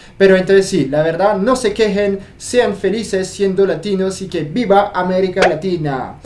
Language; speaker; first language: Spanish; non-native, fluent; French